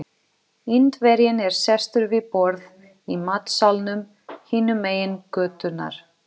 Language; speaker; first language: Icelandic; non-native, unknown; Portuguese